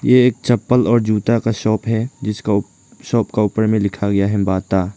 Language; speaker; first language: Hindi; non-native, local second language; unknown